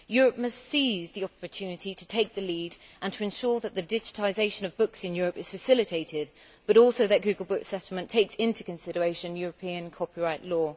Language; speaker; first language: English; native; English